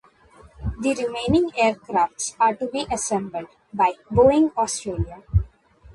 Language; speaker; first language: English; non-native, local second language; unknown